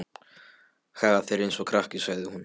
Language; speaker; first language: Icelandic; non-native, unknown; Polish